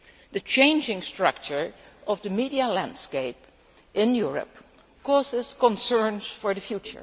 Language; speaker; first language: English; non-native, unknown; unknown